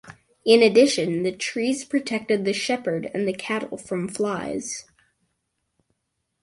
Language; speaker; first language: English; native; English